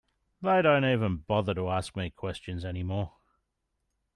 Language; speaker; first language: English; native; English